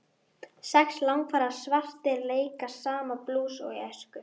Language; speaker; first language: Icelandic; native; Icelandic